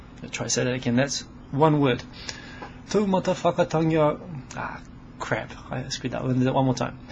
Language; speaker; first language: English; native; English